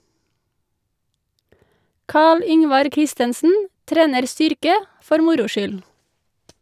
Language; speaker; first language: Norwegian; native; Norwegian